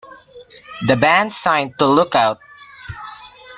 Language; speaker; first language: English; non-native, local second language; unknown